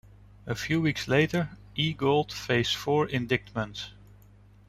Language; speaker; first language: English; non-native, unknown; Dutch